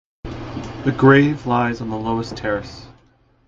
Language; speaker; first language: English; native; English